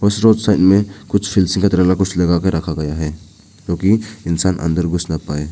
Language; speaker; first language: Hindi; non-native, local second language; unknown